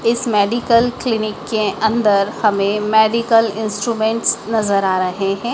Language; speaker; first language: Hindi; native; Hindi